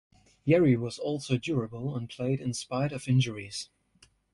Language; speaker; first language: English; non-native, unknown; German